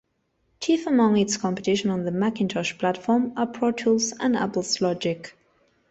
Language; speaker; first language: English; non-native, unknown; Spanish